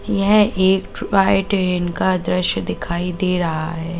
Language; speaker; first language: Hindi; native; Hindi